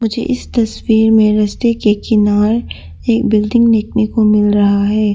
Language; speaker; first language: Hindi; non-native, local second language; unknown